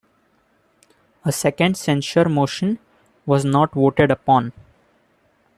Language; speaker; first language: English; non-native, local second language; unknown